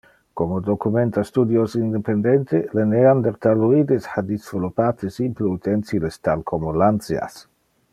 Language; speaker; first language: Interlingua; non-native, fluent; Dutch